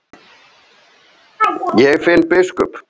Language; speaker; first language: Icelandic; non-native, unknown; Slovenian